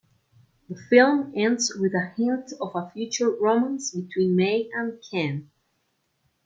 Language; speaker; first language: English; non-native, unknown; Spanish